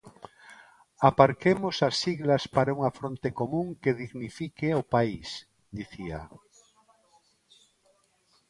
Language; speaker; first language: Galician; non-native, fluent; Spanish